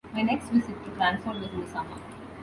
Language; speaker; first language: English; non-native, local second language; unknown